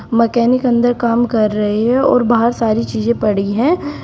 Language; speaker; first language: Hindi; native; Hindi